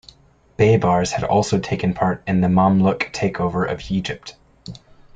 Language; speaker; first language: English; native; English